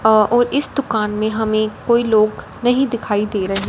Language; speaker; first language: Hindi; non-native, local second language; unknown